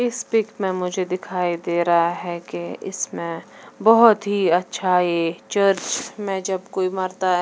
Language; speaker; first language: Hindi; non-native, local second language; Punjabi